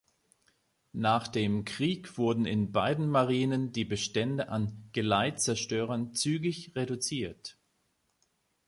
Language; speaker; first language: German; native; German